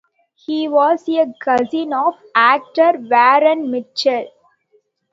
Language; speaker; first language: English; non-native, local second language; Tamil